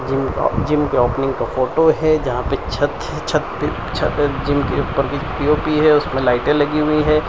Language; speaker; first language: Hindi; non-native, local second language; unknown